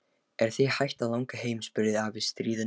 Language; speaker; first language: Icelandic; non-native, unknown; Lithuanian